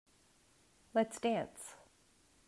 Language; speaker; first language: English; native; English